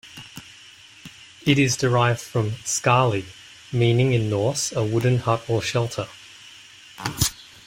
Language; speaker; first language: English; native; English